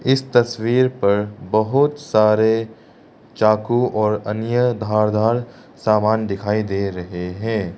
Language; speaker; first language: Hindi; non-native, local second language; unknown